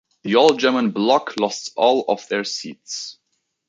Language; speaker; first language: English; native; English